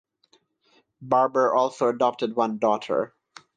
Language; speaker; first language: English; non-native, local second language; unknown